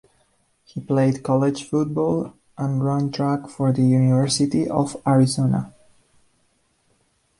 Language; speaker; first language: English; non-native, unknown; Spanish